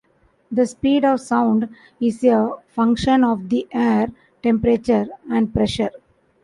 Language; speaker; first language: English; non-native, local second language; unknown